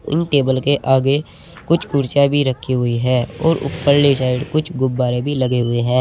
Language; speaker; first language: Hindi; native; Hindi